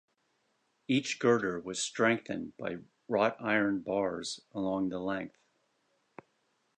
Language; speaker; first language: English; native; English